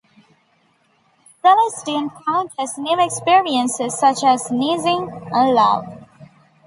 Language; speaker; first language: English; non-native, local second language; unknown